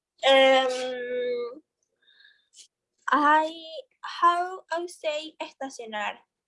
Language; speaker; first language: English; non-native, learner; Spanish